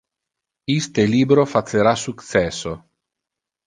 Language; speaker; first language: Interlingua; non-native, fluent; Italian